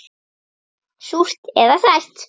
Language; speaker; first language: Icelandic; native; Icelandic